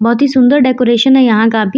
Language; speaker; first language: Hindi; native; Hindi